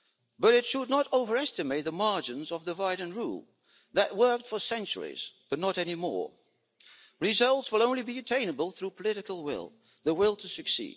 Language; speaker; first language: English; non-native, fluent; Dutch